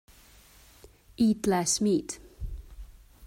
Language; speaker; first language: English; non-native, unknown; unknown